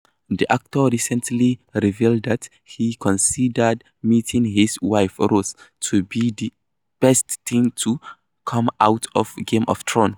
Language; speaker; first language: English; non-native, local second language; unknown